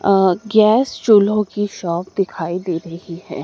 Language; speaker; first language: Hindi; native; Hindi